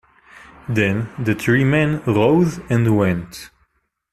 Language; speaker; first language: English; non-native, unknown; Hebrew